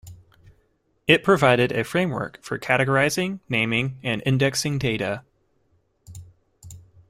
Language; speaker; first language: English; native; English